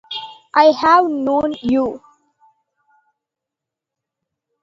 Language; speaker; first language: English; non-native, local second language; Tamil